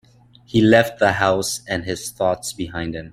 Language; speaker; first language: English; native; English